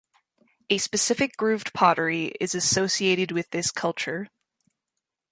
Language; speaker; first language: English; native; English